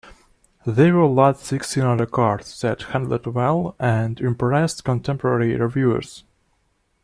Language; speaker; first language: English; non-native, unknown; Russian